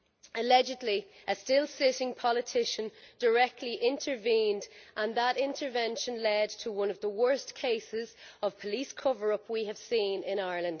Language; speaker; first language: English; native; English